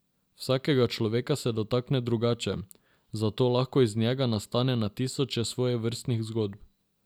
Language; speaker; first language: Slovenian; non-native, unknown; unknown